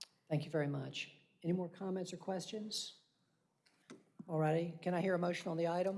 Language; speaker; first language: English; native; English